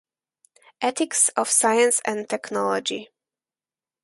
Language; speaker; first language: English; non-native, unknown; Polish